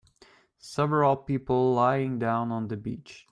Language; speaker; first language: English; native; English